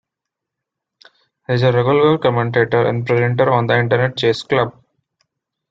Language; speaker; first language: English; non-native, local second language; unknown